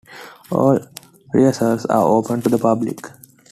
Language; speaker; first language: English; non-native, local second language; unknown